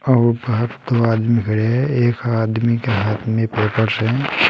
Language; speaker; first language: Hindi; native; Hindi